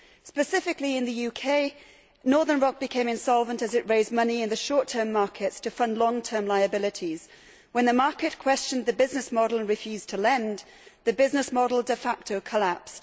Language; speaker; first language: English; native; English